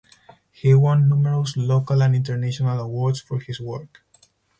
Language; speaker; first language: English; non-native, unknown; Spanish